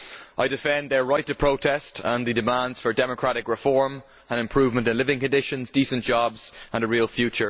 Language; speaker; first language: English; native; English